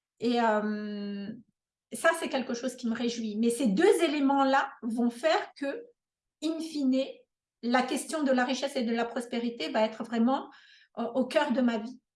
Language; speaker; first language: French; non-native, local second language; Malagasy